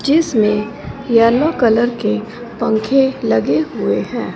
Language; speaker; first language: Hindi; non-native, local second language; Punjabi